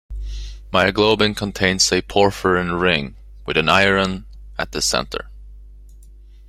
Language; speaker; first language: English; native; English